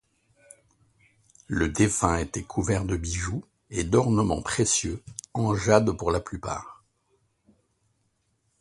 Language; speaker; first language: French; native; French